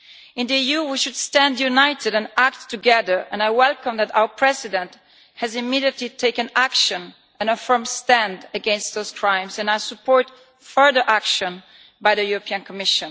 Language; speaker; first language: English; non-native, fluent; Italian